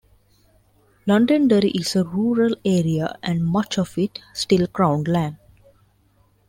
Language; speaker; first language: English; non-native, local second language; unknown